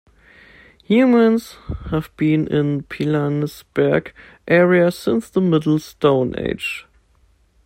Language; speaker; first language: English; non-native, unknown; German